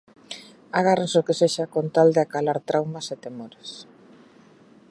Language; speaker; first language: Galician; native; Galician